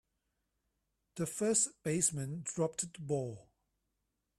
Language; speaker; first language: English; non-native, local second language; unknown